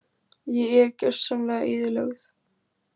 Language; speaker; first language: Icelandic; native; Icelandic